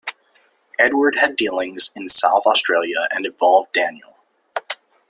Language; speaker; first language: English; native; English